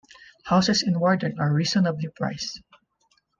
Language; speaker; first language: English; non-native, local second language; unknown